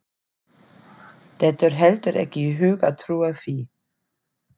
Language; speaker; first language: Icelandic; non-native, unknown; German